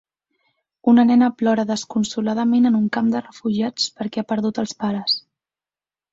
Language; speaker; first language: Catalan; native; Catalan